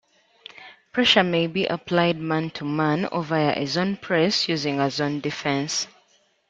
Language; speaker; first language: English; native; English